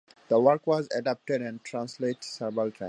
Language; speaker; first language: English; non-native, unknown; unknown